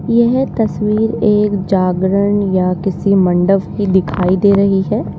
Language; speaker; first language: Hindi; native; Hindi